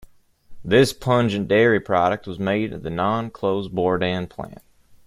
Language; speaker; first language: English; native; English